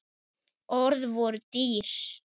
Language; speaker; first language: Icelandic; native; Icelandic